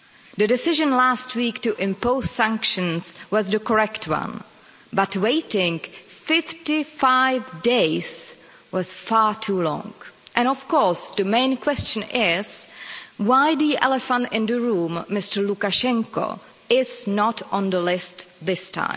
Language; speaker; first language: English; non-native, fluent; Czech